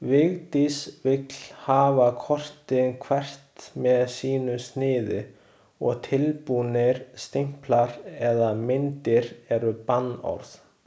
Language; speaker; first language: Icelandic; non-native, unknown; Chinese